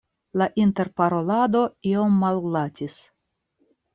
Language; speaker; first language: Esperanto; non-native, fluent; Russian